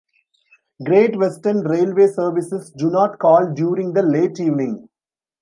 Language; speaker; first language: English; non-native, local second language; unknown